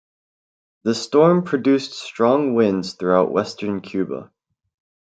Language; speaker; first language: English; native; English